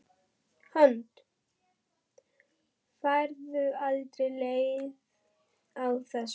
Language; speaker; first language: Icelandic; non-native, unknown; German